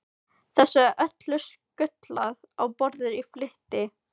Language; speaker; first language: Icelandic; non-native, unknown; Filipino